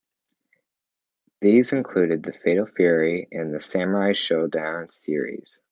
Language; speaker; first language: English; native; English